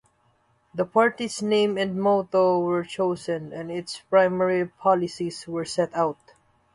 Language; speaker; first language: English; non-native, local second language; Waray